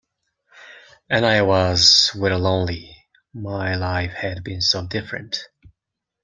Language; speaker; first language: English; non-native, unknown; Mongolian